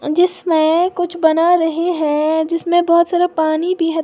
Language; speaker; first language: Hindi; native; Hindi